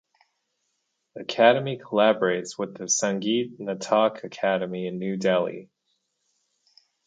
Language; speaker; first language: English; native; English